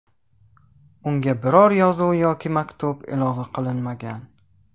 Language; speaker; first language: Uzbek; non-native, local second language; Tajik